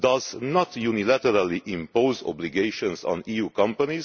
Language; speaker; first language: English; non-native, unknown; Romanian